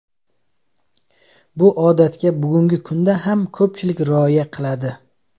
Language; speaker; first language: Uzbek; native; Uzbek